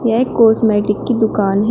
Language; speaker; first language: Hindi; native; Hindi